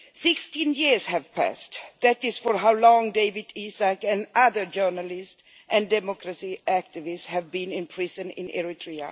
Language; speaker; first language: English; non-native, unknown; Swedish